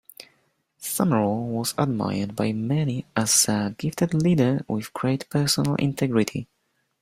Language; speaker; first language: English; non-native, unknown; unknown